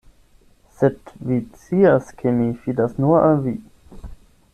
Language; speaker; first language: Esperanto; non-native, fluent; German